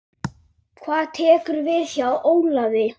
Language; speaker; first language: Icelandic; native; Icelandic